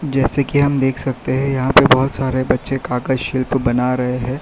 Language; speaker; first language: Hindi; non-native, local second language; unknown